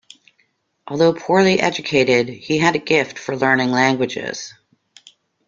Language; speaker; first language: English; native; English